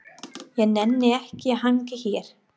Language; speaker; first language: Icelandic; non-native, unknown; English